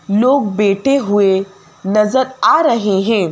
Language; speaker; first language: Hindi; native; Hindi